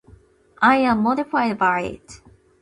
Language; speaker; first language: English; non-native, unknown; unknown